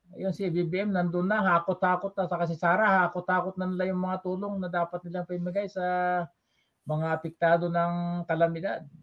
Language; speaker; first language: Filipino; non-native, local second language; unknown